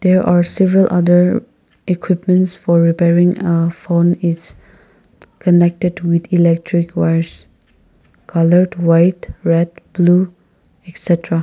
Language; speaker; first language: English; non-native, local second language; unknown